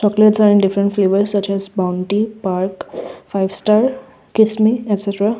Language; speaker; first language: English; non-native, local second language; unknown